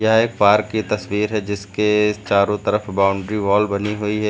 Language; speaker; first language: Hindi; native; Hindi